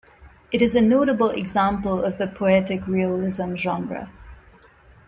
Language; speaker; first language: English; non-native, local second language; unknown